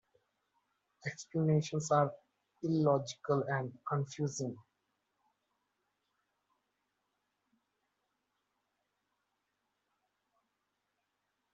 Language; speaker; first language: English; non-native, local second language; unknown